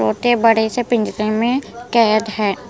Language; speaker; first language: Hindi; non-native, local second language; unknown